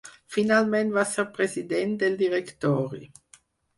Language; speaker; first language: Catalan; non-native, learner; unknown